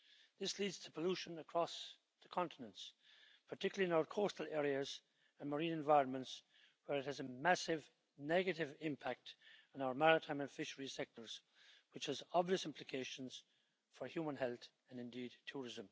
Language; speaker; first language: English; native; English